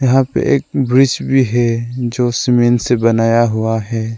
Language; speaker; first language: Hindi; non-native, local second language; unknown